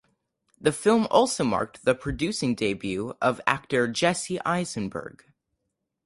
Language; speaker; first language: English; native; English